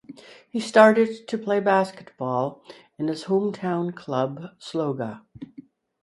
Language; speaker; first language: English; native; English